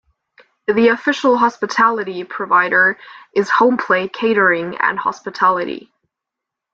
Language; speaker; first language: English; non-native, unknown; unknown